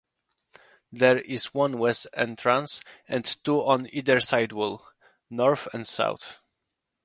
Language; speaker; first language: English; non-native, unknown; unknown